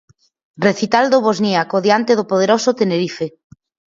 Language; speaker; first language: Galician; native; Galician